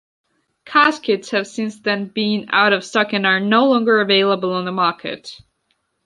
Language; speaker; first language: English; non-native, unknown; Georgian